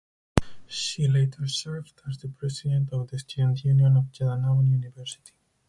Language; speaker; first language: English; non-native, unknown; Spanish